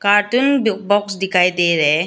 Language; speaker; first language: Hindi; non-native, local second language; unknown